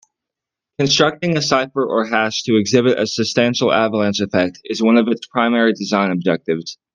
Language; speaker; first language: English; native; English